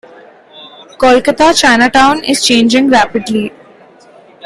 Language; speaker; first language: English; non-native, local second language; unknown